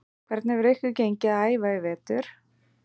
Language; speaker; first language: Icelandic; native; Icelandic